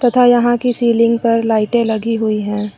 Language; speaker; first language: Hindi; native; Hindi